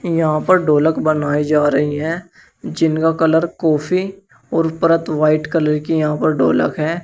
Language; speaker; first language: Hindi; native; Hindi